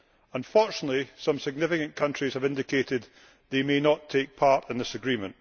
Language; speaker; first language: English; native; English